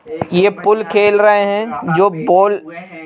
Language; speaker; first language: Hindi; native; Hindi